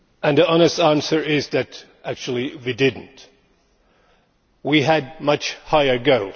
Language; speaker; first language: English; non-native, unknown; Finnish